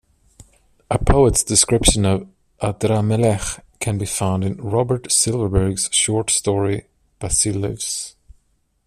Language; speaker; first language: English; non-native, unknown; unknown